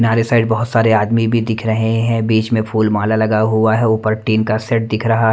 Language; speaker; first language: Hindi; native; Hindi